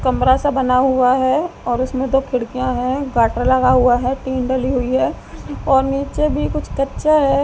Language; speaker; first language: Hindi; native; Hindi